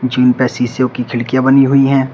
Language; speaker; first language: Hindi; native; Hindi